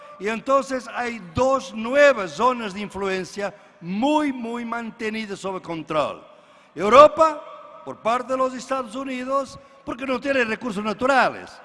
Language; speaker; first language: Spanish; non-native, related language; Portuguese